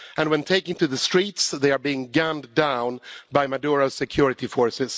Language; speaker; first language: English; non-native, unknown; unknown